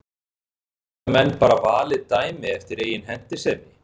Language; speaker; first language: Icelandic; native; Icelandic